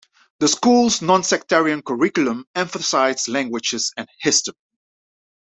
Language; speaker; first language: English; non-native, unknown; Dutch